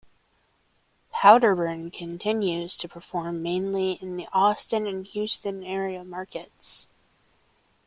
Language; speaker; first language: English; native; English